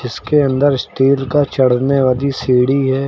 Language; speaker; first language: Hindi; native; Hindi